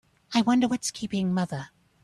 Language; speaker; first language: English; native; English